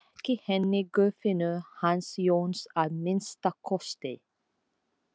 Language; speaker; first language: Icelandic; non-native, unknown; Filipino